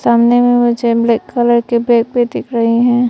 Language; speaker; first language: Hindi; non-native, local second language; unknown